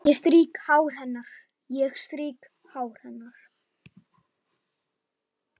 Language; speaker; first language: Icelandic; native; Icelandic